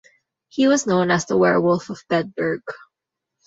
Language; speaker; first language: English; non-native, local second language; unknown